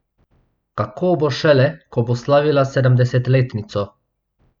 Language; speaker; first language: Slovenian; non-native, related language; Bosnian